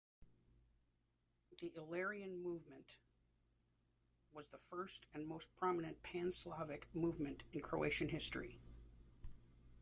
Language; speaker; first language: English; native; English